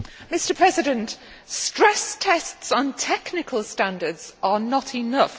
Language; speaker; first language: English; native; English